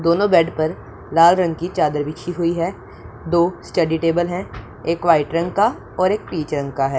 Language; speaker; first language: Hindi; non-native, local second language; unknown